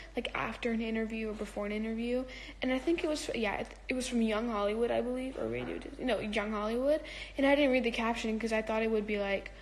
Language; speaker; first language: English; early bilingual, other home language; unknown